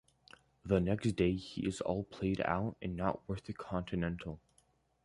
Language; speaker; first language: English; native; English